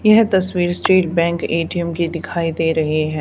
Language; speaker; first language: Hindi; native; Hindi